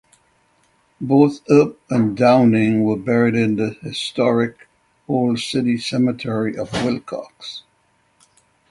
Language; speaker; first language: English; native; English